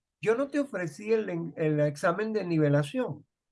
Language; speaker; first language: Spanish; native; Spanish